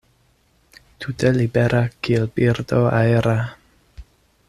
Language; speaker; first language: Esperanto; non-native, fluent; English